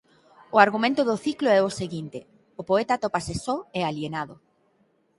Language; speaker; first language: Galician; native; Galician